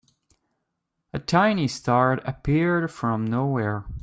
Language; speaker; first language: English; native; English